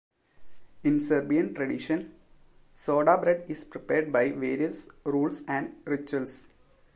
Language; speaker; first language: English; non-native, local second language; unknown